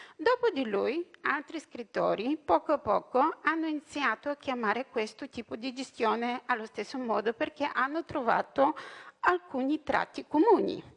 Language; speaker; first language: Italian; non-native, fluent; Bulgarian